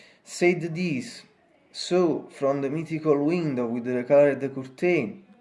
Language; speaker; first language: English; non-native, fluent; Italian